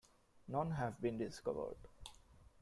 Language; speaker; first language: English; non-native, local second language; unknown